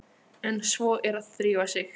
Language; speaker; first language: Icelandic; non-native, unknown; Polish